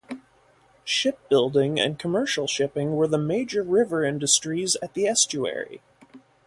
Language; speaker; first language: English; native; English